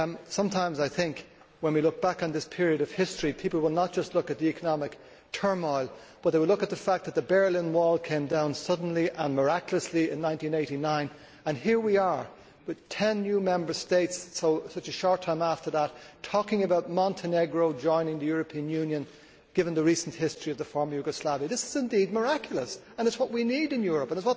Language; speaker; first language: English; native; English